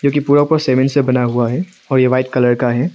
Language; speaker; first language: Hindi; non-native, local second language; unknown